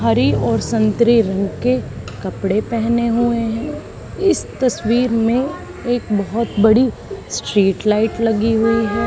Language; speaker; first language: Hindi; native; Hindi